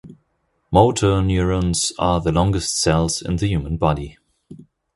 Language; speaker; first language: English; non-native, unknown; German